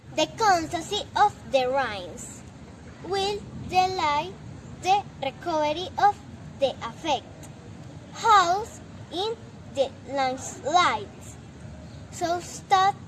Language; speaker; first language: English; non-native, learner; Spanish